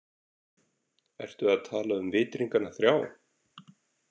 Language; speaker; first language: Icelandic; native; Icelandic